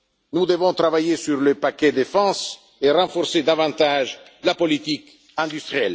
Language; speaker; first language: French; non-native, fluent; Italian